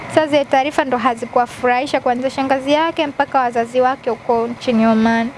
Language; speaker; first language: Swahili; native; Swahili